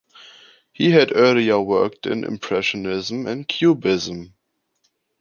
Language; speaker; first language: English; non-native, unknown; German